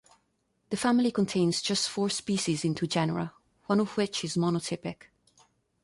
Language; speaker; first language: English; non-native, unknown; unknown